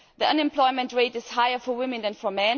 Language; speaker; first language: English; non-native, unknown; German